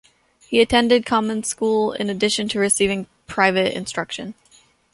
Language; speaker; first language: English; native; English